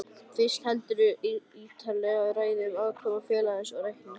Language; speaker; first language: Icelandic; native; Icelandic